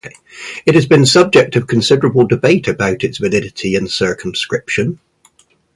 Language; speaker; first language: English; native; English